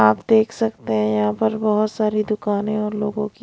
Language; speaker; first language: Hindi; non-native, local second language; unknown